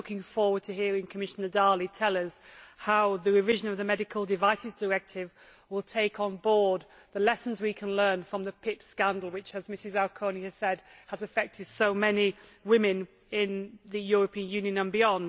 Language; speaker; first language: English; native; English